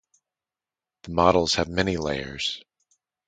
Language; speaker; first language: English; native; English